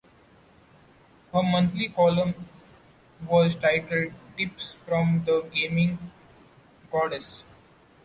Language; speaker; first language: English; non-native, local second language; Marathi